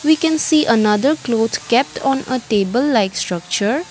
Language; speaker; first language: English; non-native, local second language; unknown